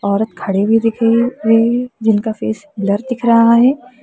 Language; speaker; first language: Hindi; native; Hindi